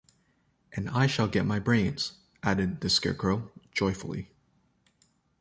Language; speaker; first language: English; native; English